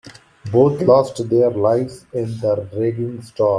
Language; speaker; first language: English; non-native, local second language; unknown